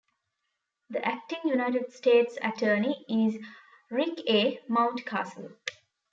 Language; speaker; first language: English; non-native, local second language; Tamil